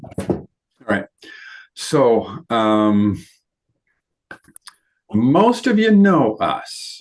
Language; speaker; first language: English; native; English